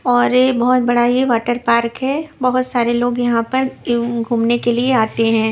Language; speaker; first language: Hindi; non-native, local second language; Punjabi